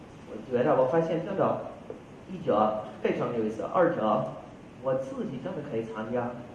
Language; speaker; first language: Chinese; non-native, fluent; English